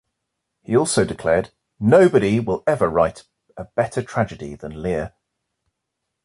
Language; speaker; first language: English; native; English